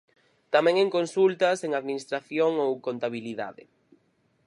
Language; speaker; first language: Galician; native; Galician